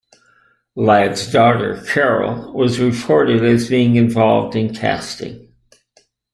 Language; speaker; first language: English; native; English